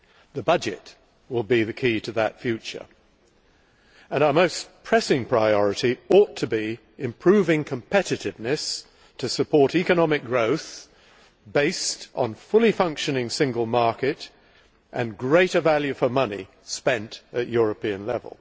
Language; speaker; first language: English; native; English